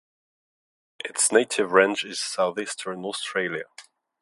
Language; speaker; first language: English; non-native, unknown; French